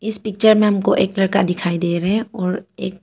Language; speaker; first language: Hindi; non-native, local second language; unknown